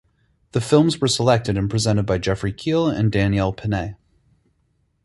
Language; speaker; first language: English; native; English